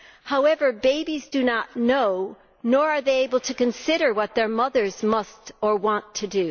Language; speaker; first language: English; native; English